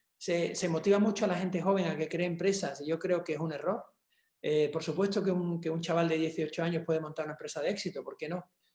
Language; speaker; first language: Spanish; native; Spanish